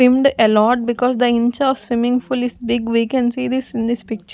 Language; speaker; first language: English; non-native, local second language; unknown